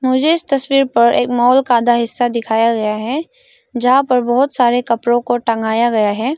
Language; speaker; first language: Hindi; non-native, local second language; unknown